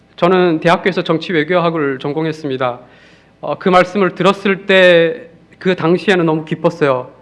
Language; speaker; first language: Korean; native; Korean